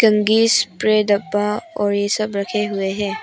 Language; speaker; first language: Hindi; non-native, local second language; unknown